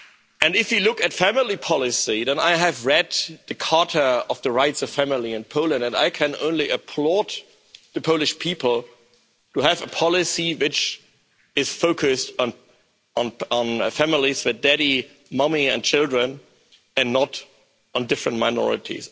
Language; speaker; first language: English; non-native, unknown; German